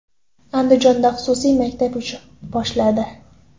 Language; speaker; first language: Uzbek; non-native, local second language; Kara-Kalpak